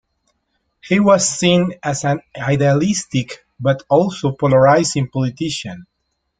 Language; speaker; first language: English; non-native, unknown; Spanish